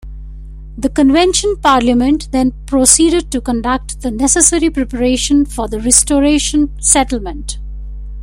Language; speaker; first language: English; non-native, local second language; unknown